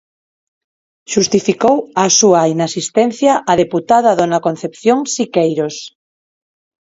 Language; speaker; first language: Galician; non-native, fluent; Spanish